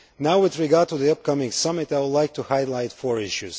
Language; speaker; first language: English; non-native, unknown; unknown